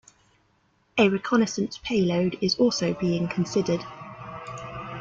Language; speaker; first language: English; native; English